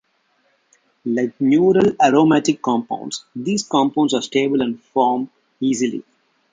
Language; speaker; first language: English; non-native, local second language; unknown